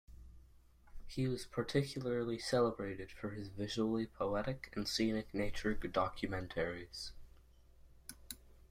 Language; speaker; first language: English; native; English